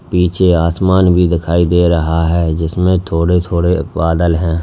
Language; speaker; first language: Hindi; native; Hindi